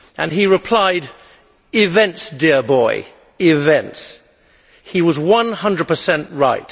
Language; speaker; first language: English; native; English